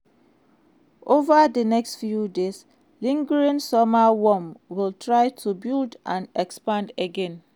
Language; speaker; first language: English; non-native, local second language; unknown